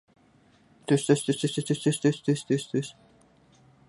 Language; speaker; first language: Indonesian; native; Indonesian